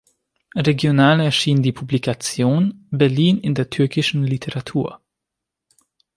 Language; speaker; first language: German; non-native, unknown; Hungarian